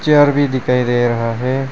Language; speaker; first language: Hindi; non-native, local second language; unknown